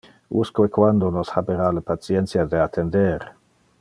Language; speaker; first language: Interlingua; non-native, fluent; Dutch